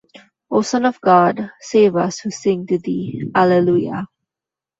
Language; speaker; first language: English; non-native, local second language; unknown